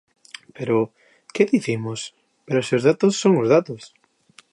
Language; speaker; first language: Galician; native; Galician